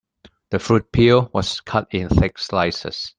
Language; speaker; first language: English; non-native, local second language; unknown